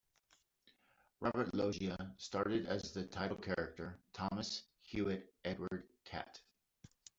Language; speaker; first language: English; native; English